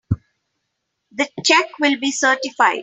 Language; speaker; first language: English; non-native, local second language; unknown